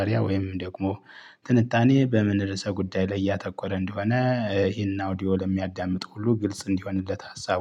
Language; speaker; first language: Amharic; native; Amharic